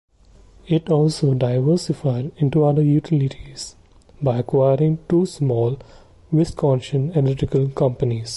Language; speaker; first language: English; non-native, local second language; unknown